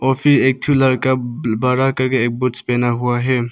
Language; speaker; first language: Hindi; non-native, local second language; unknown